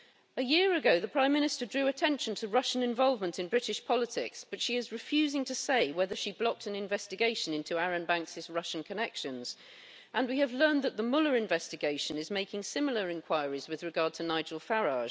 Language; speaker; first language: English; native; English